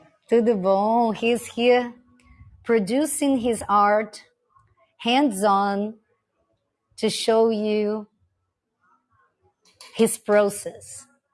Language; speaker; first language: English; non-native, fluent; Portuguese